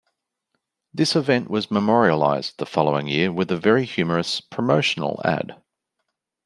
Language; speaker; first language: English; native; English